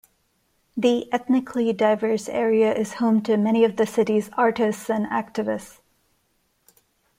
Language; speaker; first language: English; non-native, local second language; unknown